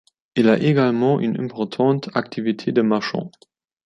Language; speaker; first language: French; non-native, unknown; German